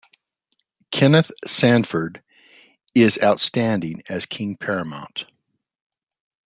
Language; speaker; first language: English; native; English